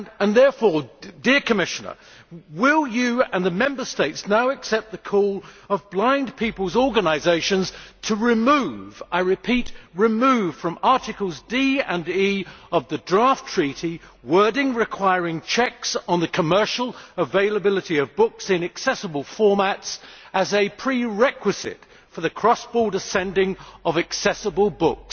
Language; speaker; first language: English; native; English